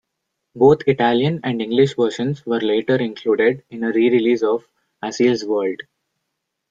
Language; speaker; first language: English; non-native, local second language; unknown